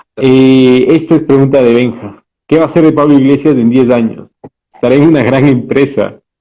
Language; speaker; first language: Spanish; native; Spanish